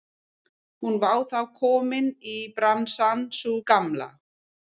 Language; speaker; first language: Icelandic; non-native, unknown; English